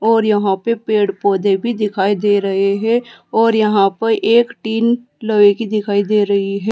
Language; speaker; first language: Hindi; native; Hindi